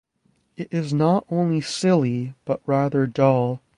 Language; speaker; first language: English; native; English